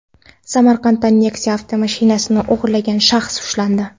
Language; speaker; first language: Uzbek; non-native, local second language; Kara-Kalpak